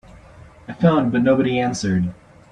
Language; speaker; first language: English; native; English